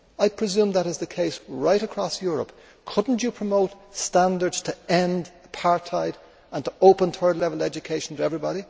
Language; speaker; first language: English; native; English